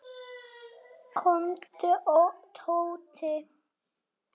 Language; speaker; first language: Icelandic; native; Icelandic